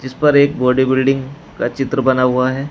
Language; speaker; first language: Hindi; native; Hindi